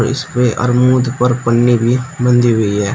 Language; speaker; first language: Hindi; native; Hindi